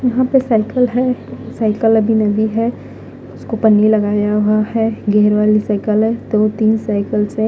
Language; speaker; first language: Hindi; non-native, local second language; Punjabi